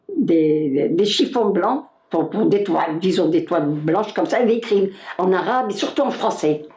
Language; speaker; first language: French; non-native, local second language; Arabic